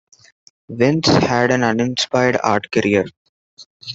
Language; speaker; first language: English; non-native, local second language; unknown